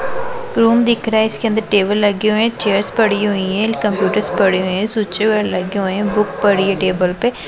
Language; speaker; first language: Hindi; non-native, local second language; Punjabi